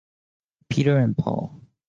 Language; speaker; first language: English; native; English